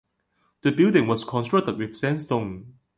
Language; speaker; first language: English; non-native, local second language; Cantonese